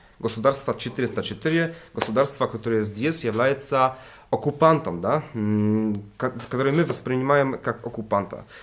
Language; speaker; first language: Russian; non-native, related language; Polish